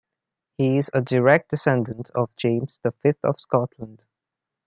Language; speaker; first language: English; non-native, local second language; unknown